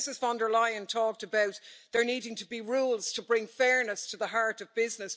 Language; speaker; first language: English; native; English